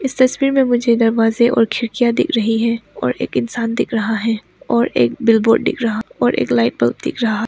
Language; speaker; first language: Hindi; non-native, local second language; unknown